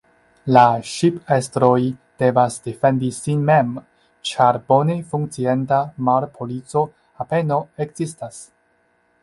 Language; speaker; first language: Esperanto; non-native, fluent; Chinese